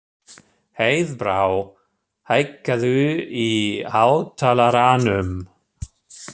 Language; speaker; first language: Icelandic; non-native, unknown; German